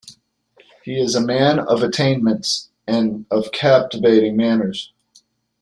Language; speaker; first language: English; native; English